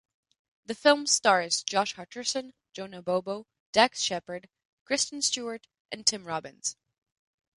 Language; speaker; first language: English; non-native, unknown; French